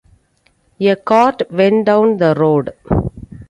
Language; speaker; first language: English; non-native, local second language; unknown